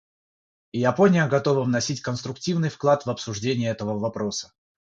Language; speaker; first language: Russian; non-native, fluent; Georgian